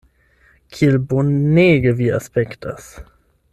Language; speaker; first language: Esperanto; non-native, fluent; German